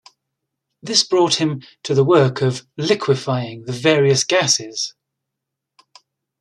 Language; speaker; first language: English; native; English